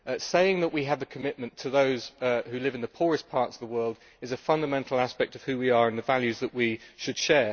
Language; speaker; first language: English; native; English